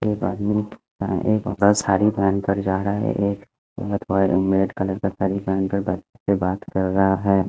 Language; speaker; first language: Hindi; non-native, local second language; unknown